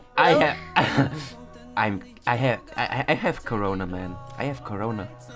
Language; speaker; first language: English; non-native, learner; German